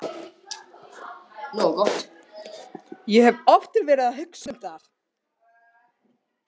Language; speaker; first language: Icelandic; non-native, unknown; Russian